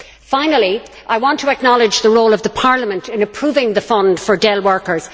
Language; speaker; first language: English; native; English